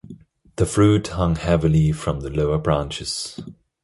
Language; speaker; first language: English; non-native, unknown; German